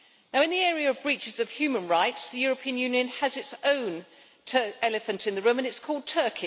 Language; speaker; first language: English; native; English